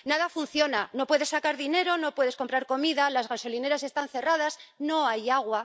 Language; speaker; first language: Spanish; native; Spanish